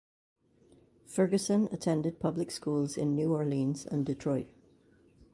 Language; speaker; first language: English; native; English